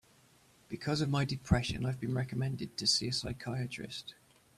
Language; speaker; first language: English; native; English